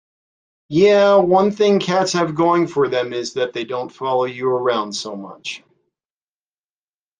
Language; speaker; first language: English; native; English